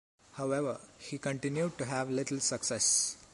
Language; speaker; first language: English; non-native, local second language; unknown